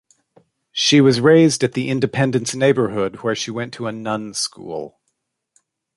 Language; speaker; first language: English; native; English